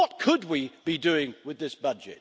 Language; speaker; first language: English; native; English